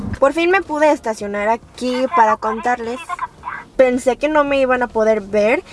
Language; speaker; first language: Spanish; early bilingual, other home language; Korean